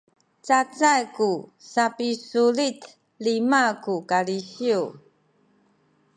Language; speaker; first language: Sakizaya; non-native, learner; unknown